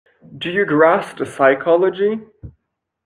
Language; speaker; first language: English; non-native, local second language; French